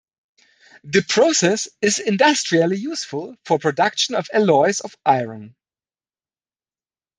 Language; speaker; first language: English; non-native, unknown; German